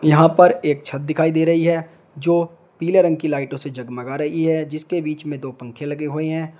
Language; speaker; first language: Hindi; native; Hindi